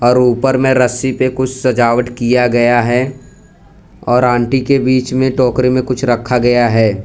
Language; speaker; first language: Hindi; non-native, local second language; Gujarati